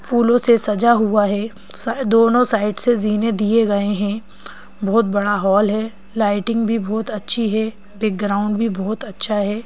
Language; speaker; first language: Hindi; native; Hindi